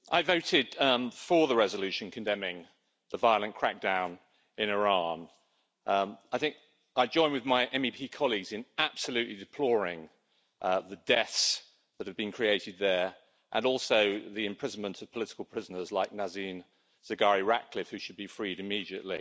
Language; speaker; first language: English; native; English